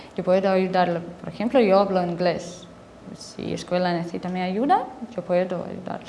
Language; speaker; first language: Spanish; non-native, learner; Ukrainian